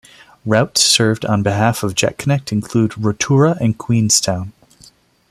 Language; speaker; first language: English; non-native, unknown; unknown